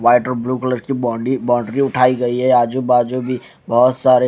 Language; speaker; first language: Hindi; native; Hindi